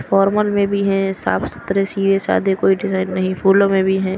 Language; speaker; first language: Hindi; native; Hindi